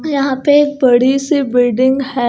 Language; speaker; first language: Hindi; non-native, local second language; Punjabi